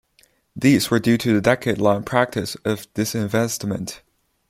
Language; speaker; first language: English; non-native, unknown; Chinese